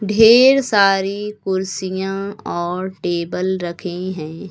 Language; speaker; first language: Hindi; native; Hindi